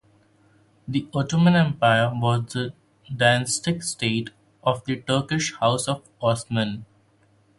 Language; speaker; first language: English; non-native, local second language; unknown